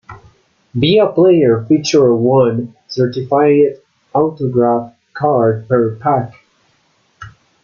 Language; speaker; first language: English; non-native, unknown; Spanish